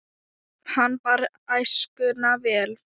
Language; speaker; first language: Icelandic; non-native, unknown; Thai